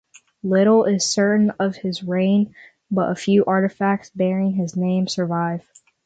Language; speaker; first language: English; native; English